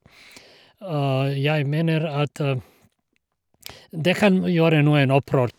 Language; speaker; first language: Norwegian; non-native, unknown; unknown